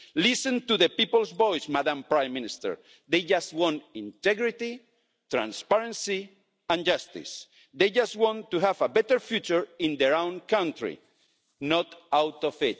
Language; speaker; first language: English; non-native, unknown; Spanish